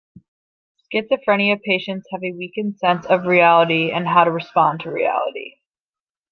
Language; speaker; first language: English; native; English